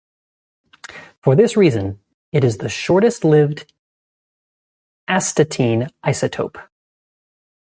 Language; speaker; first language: English; native; English